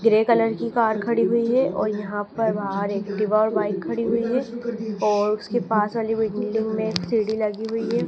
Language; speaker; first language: Hindi; native; Hindi